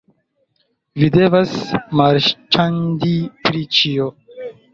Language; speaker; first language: Esperanto; non-native, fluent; Chinese